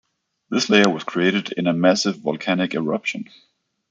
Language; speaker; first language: English; non-native, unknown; Danish